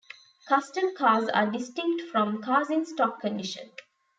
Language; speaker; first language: English; non-native, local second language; Tamil